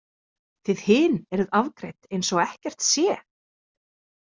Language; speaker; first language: Icelandic; native; Icelandic